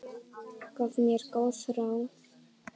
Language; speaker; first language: Icelandic; native; Icelandic